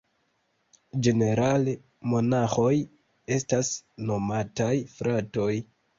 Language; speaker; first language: Esperanto; non-native, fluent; Kinyarwanda